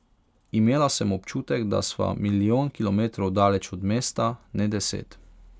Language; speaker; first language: Slovenian; non-native, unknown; Hungarian